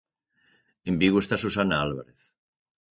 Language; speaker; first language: Galician; native; Galician